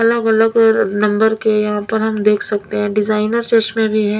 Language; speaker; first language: Hindi; non-native, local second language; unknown